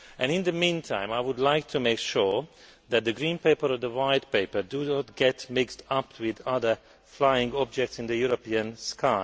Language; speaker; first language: English; non-native, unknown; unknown